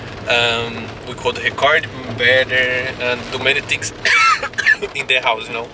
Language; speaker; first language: English; non-native, learner; Portuguese